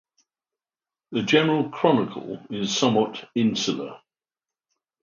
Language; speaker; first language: English; native; English